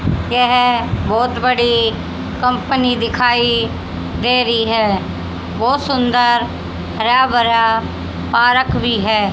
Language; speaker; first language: Hindi; native; Hindi